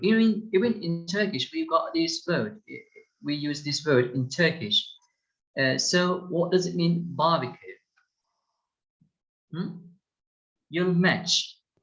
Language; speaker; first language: English; non-native, fluent; Turkish